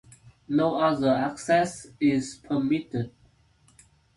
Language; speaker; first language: English; native; English